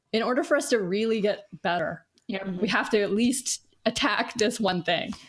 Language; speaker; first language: English; native; English